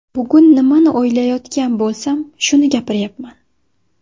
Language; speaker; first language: Uzbek; native; Uzbek